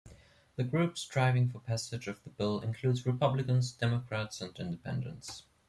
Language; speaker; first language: English; non-native, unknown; German